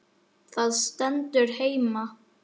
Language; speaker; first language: Icelandic; native; Icelandic